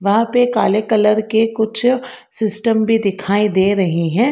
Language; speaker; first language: Hindi; non-native, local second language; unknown